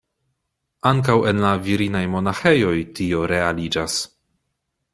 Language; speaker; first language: Esperanto; non-native, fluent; Polish